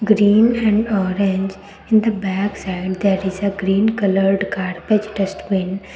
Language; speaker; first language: English; non-native, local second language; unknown